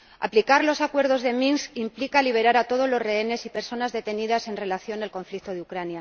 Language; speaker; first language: Spanish; native; Spanish